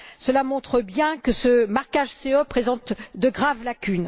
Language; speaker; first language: French; native; French